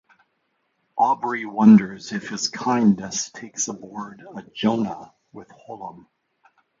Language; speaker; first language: English; native; English